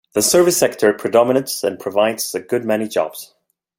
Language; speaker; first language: English; non-native, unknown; Swedish